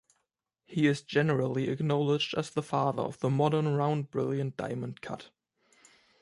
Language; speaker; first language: English; non-native, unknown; German